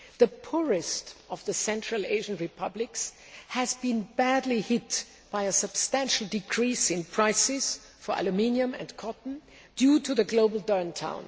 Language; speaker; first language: English; non-native, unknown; German